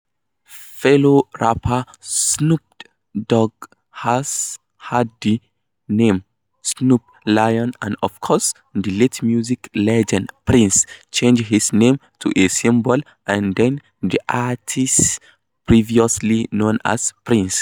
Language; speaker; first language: English; non-native, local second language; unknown